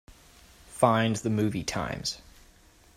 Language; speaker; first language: English; native; English